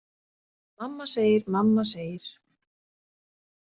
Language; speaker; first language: Icelandic; native; Icelandic